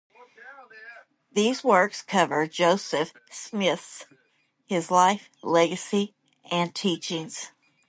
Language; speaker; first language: English; native; English